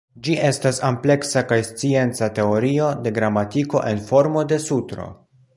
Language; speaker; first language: Esperanto; non-native, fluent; Polish